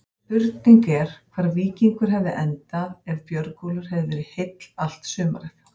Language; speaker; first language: Icelandic; native; Icelandic